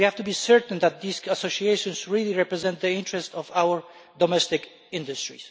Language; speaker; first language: English; non-native, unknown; Polish